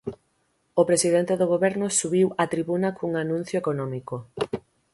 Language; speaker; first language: Galician; native; Galician